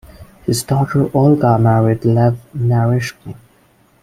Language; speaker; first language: English; non-native, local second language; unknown